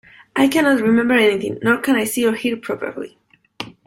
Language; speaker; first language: English; non-native, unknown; Spanish